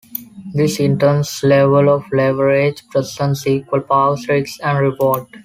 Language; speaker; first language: English; non-native, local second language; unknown